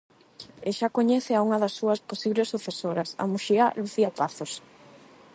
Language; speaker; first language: Galician; non-native, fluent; Spanish